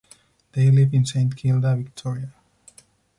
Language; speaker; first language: English; non-native, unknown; Spanish